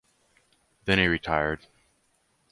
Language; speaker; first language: English; native; English